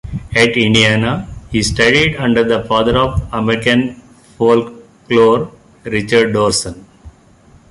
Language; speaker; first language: English; non-native, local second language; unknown